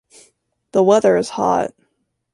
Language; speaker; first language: English; native; English